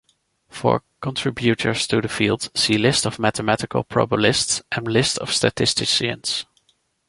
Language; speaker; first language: English; non-native, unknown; Dutch